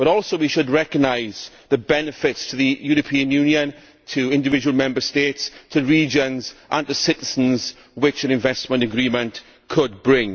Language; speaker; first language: English; native; English